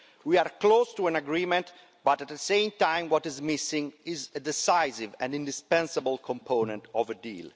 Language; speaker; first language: English; non-native, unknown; Italian